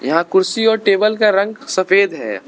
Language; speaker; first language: Hindi; non-native, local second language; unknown